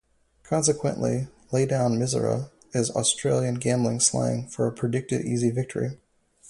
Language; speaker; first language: English; native; English